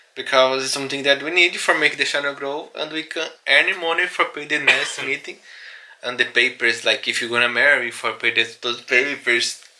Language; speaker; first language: English; non-native, learner; Portuguese